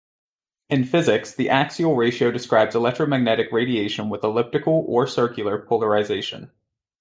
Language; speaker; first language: English; native; English